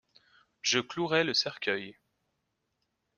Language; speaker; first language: French; native; French